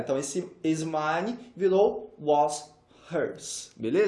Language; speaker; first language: English; non-native, fluent; Portuguese